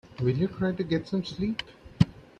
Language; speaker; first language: English; non-native, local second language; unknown